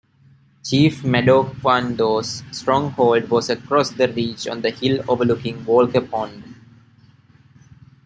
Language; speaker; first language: English; non-native, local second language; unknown